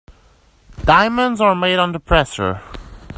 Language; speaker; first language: English; native; English